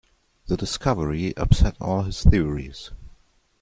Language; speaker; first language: English; non-native, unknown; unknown